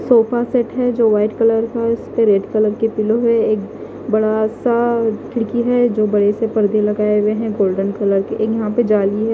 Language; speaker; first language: Hindi; non-native, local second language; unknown